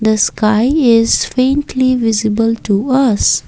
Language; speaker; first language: English; non-native, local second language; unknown